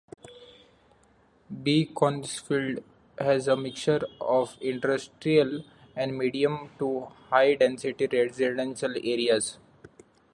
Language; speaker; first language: English; non-native, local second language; Marathi